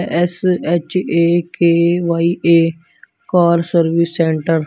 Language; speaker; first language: Hindi; native; Hindi